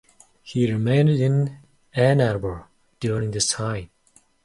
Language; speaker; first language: English; non-native, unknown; Mongolian